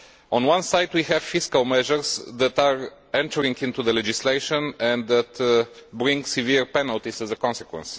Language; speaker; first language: English; non-native, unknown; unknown